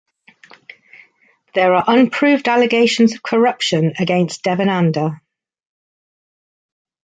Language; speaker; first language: English; native; English